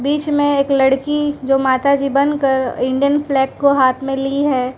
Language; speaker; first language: Hindi; non-native, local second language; Gujarati